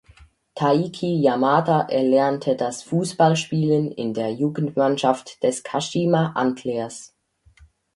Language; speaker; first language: German; native; German